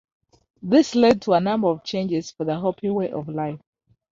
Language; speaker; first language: English; non-native, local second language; Ganda